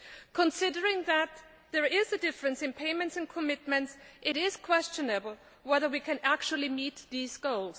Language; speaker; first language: English; non-native, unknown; Greek